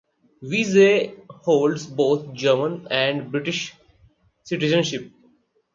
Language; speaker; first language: English; non-native, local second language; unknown